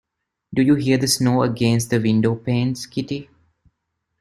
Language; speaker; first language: English; non-native, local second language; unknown